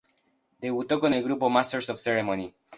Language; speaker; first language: Spanish; native; Spanish